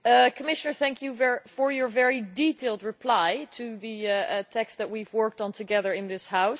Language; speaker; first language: English; non-native, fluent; Dutch